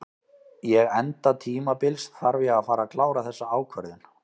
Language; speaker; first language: Icelandic; native; Icelandic